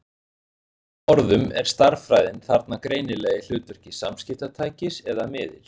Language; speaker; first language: Icelandic; native; Icelandic